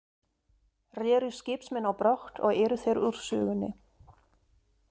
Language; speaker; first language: Icelandic; non-native, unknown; German